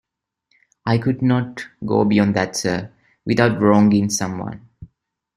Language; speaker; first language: English; non-native, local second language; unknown